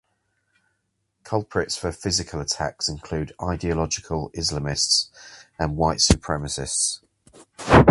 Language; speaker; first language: English; native; English